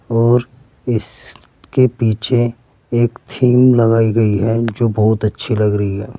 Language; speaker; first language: Hindi; native; Hindi